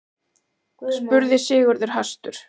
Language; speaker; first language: Icelandic; native; Icelandic